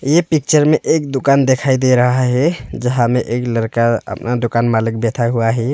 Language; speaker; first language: Hindi; early bilingual, other home language; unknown